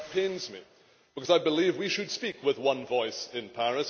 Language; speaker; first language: English; native; English